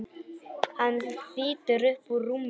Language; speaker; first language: Icelandic; non-native, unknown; Polish